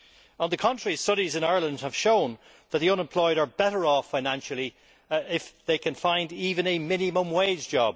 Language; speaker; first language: English; native; English